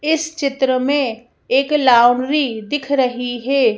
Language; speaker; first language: Hindi; native; Hindi